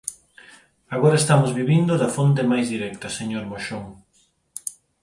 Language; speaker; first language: Galician; non-native, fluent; Spanish